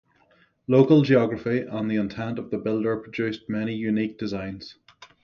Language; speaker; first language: English; native; English